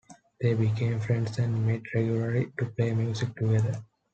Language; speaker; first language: English; non-native, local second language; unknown